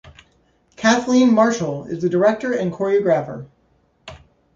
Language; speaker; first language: English; native; English